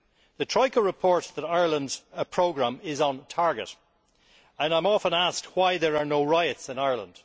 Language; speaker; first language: English; native; English